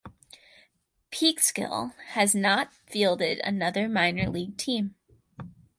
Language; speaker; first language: English; native; English